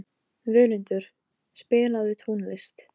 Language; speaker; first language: Icelandic; non-native, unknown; Polish